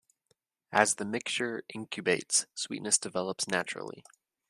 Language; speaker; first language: English; native; English